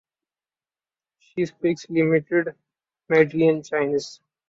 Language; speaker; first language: English; non-native, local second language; Marathi